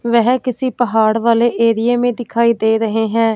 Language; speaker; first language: Hindi; non-native, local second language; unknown